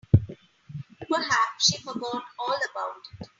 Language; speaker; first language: English; non-native, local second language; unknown